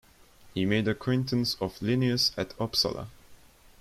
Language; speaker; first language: English; non-native, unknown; Turkish